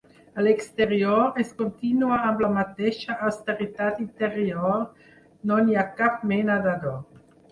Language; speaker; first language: Catalan; non-native, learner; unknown